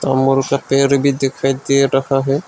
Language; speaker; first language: Hindi; non-native, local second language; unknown